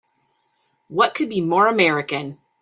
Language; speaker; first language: English; native; English